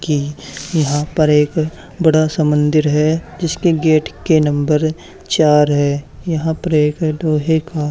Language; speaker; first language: Hindi; native; Hindi